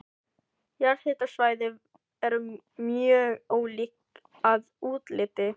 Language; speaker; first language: Icelandic; non-native, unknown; Filipino